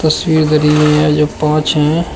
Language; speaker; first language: Hindi; native; Hindi